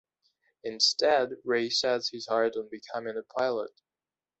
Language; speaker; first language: English; non-native, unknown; Belarusian